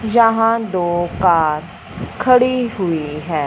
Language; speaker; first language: Hindi; non-native, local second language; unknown